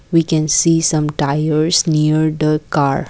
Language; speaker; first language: English; non-native, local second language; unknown